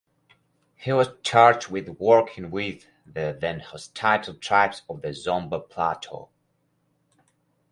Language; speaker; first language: English; non-native, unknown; Russian